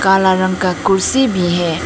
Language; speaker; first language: Hindi; non-native, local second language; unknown